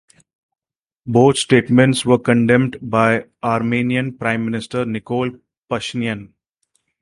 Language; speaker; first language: English; non-native, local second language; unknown